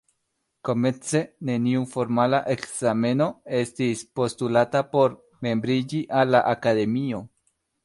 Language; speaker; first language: Esperanto; non-native, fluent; Spanish